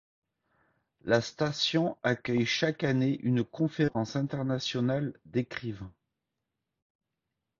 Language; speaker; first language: French; native; French